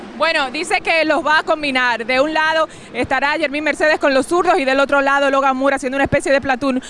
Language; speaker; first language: Spanish; native; Spanish